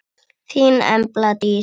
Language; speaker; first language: Icelandic; native; Icelandic